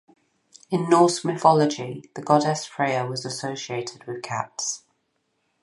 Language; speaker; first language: English; native; English